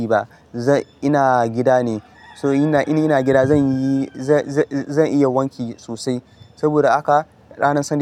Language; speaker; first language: Hausa; non-native, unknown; Yoruba